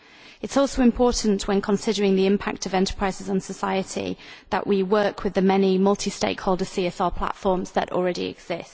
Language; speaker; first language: English; native; English